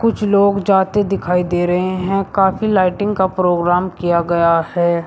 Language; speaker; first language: Hindi; native; Hindi